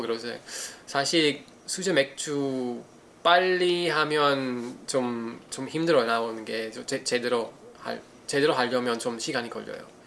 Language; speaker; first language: Korean; non-native, learner; Italian